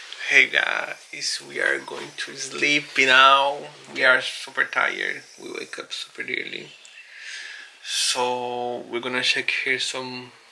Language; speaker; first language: English; non-native, learner; Portuguese